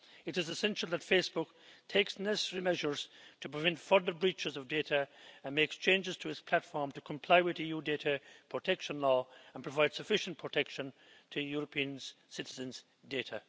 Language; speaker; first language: English; native; English